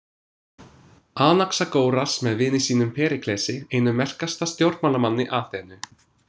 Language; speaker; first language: Icelandic; non-native, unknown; English